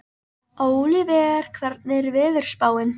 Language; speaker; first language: Icelandic; native; Icelandic